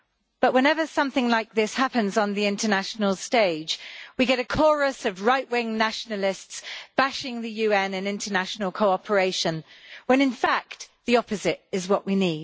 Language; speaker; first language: English; native; English